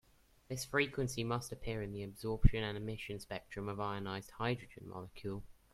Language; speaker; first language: English; native; English